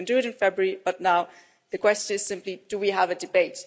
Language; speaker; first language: English; non-native, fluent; German